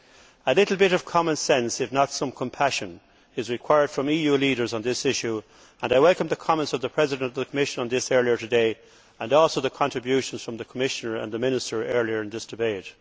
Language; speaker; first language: English; native; English